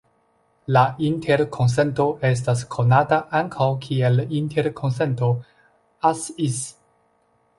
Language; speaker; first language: Esperanto; non-native, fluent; Chinese